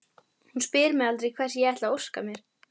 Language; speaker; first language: Icelandic; native; Icelandic